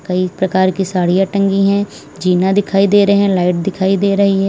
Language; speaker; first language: Hindi; native; Hindi